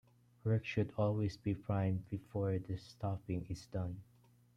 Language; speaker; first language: English; non-native, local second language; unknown